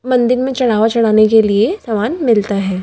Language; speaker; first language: Hindi; native; Hindi